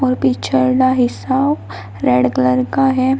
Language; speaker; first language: Hindi; native; Hindi